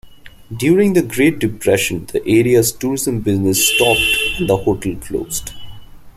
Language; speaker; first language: English; non-native, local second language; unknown